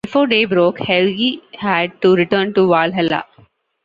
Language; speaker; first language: English; non-native, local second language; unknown